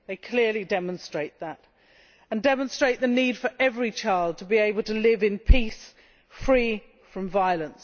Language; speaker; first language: English; native; English